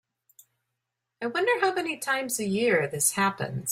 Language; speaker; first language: English; native; English